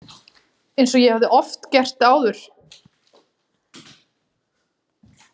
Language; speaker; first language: Icelandic; native; Icelandic